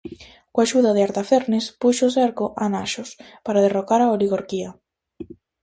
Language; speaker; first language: Galician; native; Galician